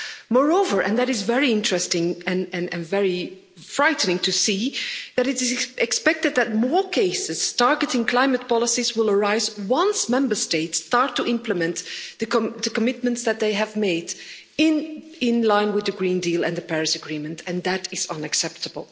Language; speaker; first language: English; non-native, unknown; Dutch